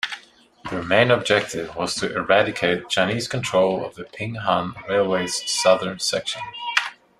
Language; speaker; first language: English; non-native, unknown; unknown